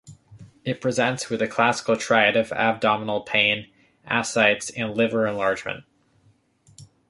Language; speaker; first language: English; native; English